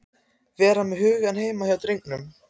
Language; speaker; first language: Icelandic; non-native, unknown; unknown